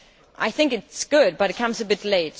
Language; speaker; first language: English; non-native, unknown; German